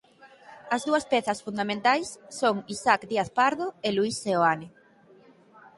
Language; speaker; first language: Galician; native; Galician